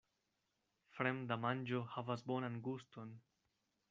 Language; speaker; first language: Esperanto; non-native, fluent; Spanish